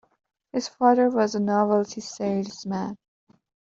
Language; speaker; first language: English; non-native, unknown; Persian